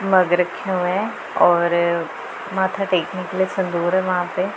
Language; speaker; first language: Hindi; non-native, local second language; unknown